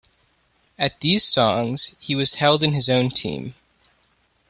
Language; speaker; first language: English; native; English